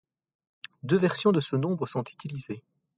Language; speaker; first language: French; native; French